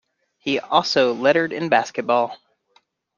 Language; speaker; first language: English; native; English